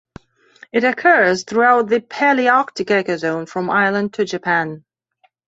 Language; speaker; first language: English; non-native, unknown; Belarusian